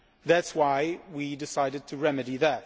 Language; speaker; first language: English; non-native, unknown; Polish